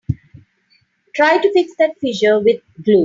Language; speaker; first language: English; non-native, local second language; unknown